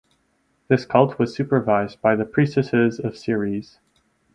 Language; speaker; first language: English; native; English